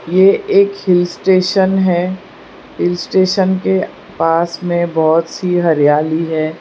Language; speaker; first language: Hindi; non-native, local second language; Gujarati